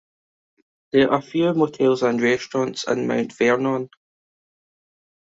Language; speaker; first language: English; native; English